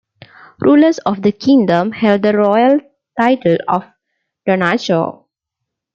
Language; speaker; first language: English; non-native, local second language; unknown